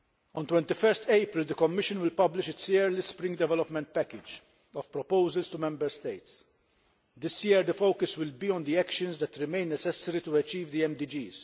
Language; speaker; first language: English; non-native, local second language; Maltese